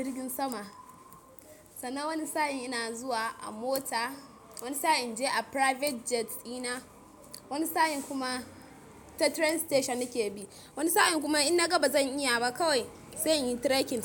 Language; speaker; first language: Hausa; non-native, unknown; Yoruba